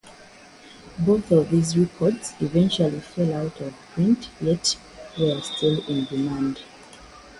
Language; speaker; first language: English; native; English